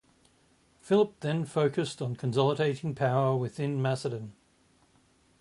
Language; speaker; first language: English; native; English